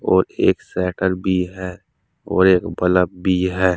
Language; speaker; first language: Hindi; native; Hindi